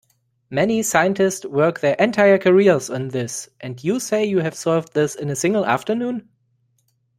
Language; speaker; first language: English; non-native, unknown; German